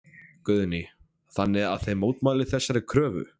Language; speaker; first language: Icelandic; non-native, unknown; Polish